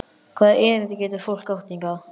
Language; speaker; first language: Icelandic; native; Icelandic